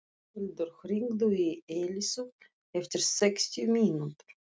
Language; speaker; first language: Icelandic; non-native, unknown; Russian